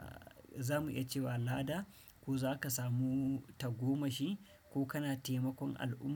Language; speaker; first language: Hausa; non-native, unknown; Fula